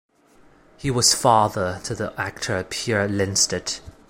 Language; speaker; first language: English; non-native, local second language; Cantonese